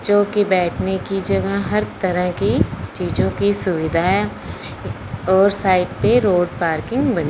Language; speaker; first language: Hindi; non-native, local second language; Punjabi